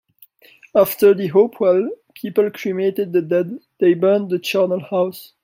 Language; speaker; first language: English; non-native, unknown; French